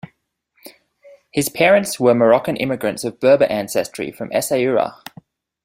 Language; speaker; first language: English; native; English